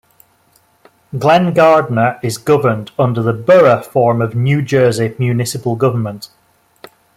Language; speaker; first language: English; native; English